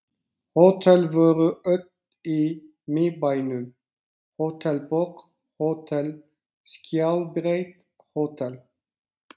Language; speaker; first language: Icelandic; non-native, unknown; Turkish